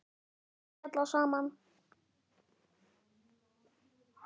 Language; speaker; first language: Icelandic; native; Icelandic